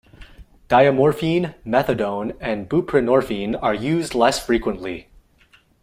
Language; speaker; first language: English; non-native, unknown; French